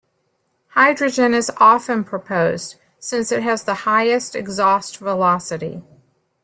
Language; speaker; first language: English; native; English